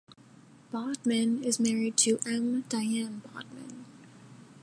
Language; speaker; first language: English; native; English